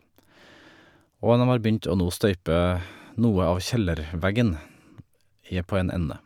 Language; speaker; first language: Norwegian; native; Norwegian